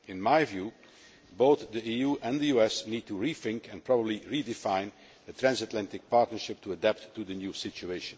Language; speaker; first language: English; non-native, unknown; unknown